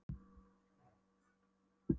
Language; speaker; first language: Icelandic; non-native, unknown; Polish